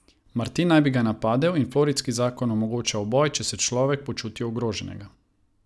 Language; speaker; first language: Slovenian; non-native, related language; Croatian